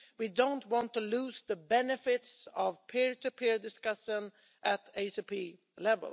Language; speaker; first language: English; non-native, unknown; Swedish